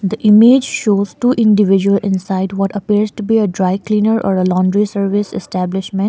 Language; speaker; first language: English; non-native, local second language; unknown